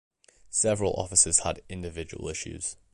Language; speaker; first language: English; native; English